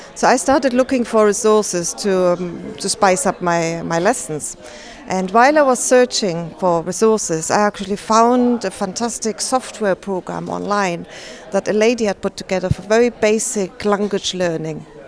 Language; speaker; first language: English; non-native, fluent; German